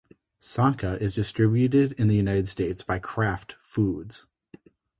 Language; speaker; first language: English; native; English